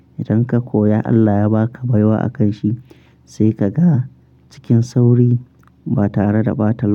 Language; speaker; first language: Hausa; non-native, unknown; Akan